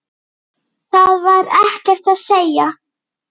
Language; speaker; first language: Icelandic; native; Icelandic